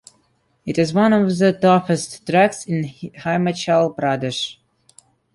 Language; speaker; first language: English; non-native, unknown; Russian